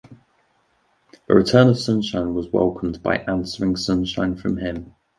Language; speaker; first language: English; native; English